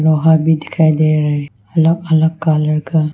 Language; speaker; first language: Hindi; non-native, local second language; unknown